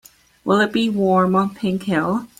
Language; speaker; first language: English; native; English